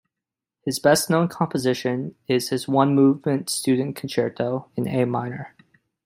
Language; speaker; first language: English; native; English